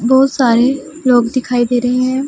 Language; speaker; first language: Hindi; non-native, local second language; Punjabi